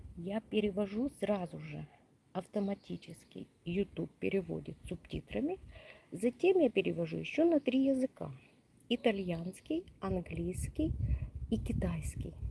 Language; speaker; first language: Russian; non-native, local second language; Ukrainian